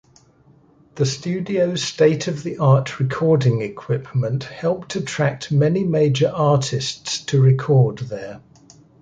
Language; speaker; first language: English; native; English